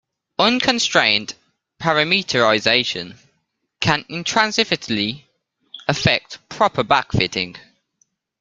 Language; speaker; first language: English; native; English